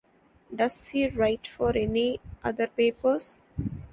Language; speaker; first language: English; non-native, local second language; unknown